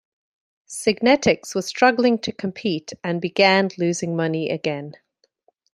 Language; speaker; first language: English; native; English